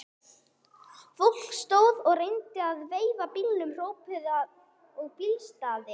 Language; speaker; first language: Icelandic; non-native, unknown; English